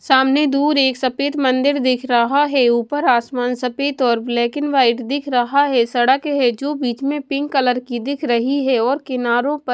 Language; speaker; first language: Hindi; non-native, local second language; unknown